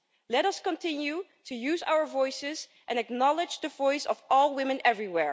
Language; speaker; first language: English; non-native, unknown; Dutch